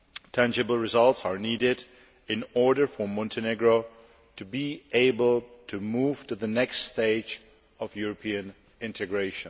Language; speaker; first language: English; non-native, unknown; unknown